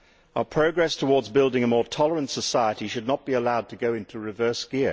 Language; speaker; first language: English; native; English